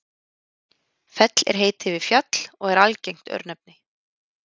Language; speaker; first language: Icelandic; native; Icelandic